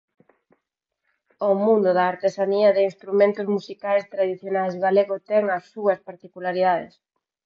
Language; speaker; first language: Galician; non-native, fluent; Spanish